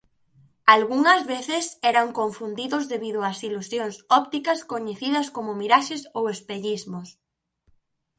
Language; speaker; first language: Galician; native; Galician